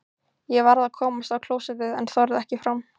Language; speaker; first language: Icelandic; native; Icelandic